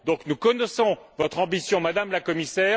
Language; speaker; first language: French; native; French